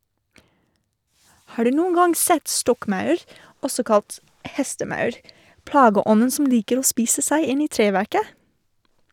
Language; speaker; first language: Norwegian; non-native, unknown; English